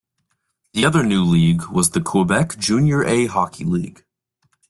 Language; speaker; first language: English; native; English